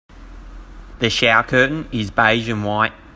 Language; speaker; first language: English; native; English